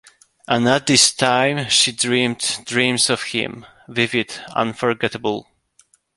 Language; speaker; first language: English; non-native, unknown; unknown